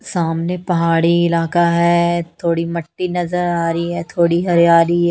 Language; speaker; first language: Hindi; native; Hindi